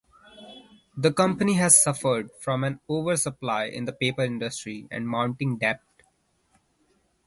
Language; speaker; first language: English; non-native, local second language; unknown